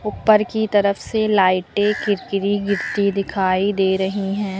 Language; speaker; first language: Hindi; native; Hindi